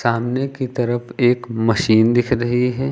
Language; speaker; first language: Hindi; native; Hindi